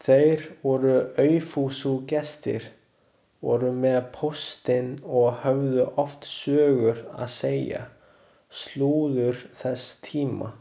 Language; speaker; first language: Icelandic; non-native, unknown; Chinese